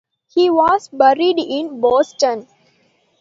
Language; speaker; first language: English; non-native, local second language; Tamil